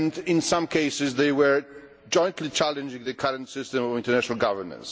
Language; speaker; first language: English; non-native, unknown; Polish